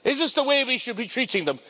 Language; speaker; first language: English; native; English